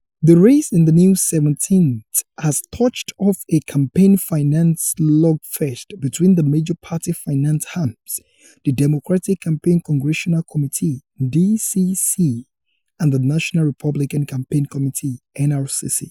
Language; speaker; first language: English; non-native, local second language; Yoruba